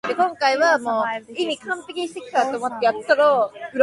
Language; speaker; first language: English; non-native, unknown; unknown